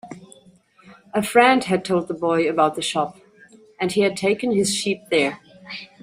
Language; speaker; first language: English; native; English